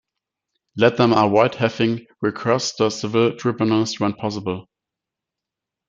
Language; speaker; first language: English; non-native, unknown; German